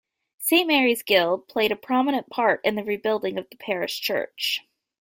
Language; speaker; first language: English; native; English